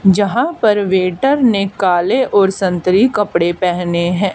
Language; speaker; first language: Hindi; native; Hindi